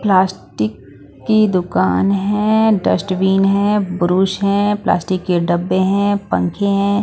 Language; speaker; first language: Hindi; non-native, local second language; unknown